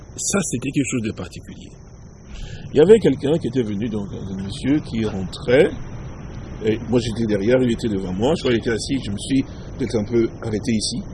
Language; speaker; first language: French; non-native, local second language; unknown